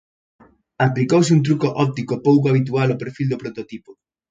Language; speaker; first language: Galician; native; Galician